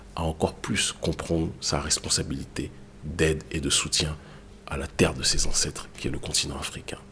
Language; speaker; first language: French; native; French